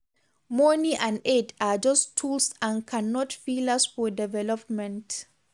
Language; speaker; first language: English; non-native, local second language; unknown